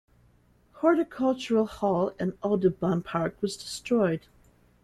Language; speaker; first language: English; native; English